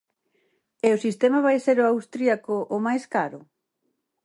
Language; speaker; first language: Galician; native; Galician